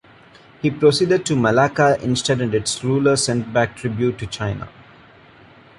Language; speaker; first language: English; non-native, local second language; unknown